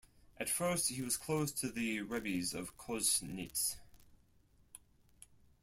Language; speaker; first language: English; non-native, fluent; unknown